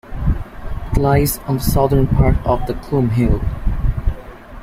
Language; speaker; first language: English; native; English